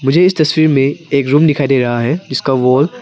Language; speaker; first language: Hindi; non-native, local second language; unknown